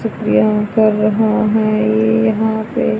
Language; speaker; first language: Hindi; native; Hindi